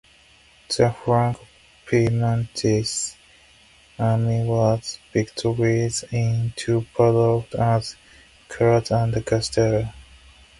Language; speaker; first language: English; non-native, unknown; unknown